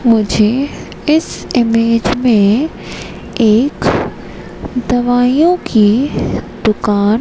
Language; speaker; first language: Hindi; native; Hindi